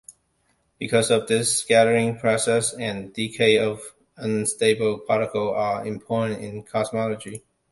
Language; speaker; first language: English; non-native, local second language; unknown